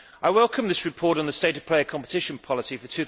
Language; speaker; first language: English; native; English